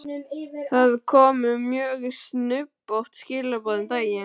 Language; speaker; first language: Icelandic; native; Icelandic